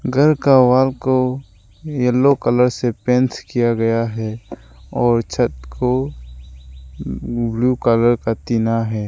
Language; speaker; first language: Hindi; non-native, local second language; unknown